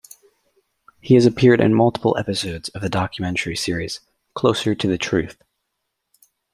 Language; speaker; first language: English; native; English